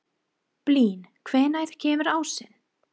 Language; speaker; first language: Icelandic; non-native, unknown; English